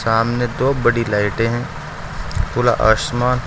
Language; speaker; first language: Hindi; native; Hindi